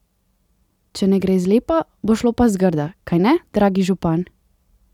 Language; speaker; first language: Slovenian; native; Slovenian